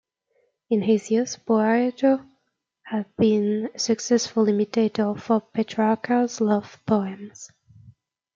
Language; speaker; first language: English; native; English